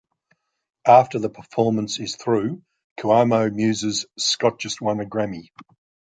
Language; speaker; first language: English; native; English